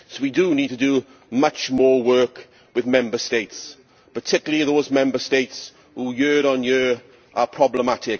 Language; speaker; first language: English; native; English